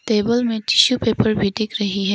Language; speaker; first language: Hindi; non-native, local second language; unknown